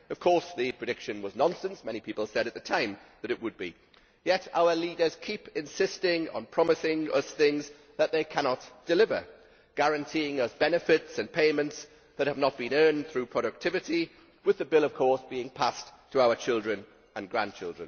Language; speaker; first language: English; native; English